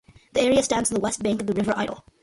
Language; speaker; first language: English; early bilingual, other home language; Malayalam